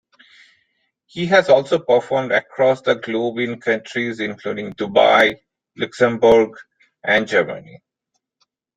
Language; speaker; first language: English; non-native, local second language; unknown